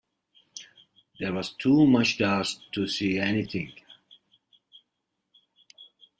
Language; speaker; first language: English; native; English